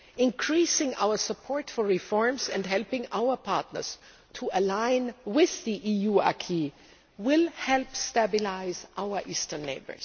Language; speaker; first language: English; non-native, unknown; German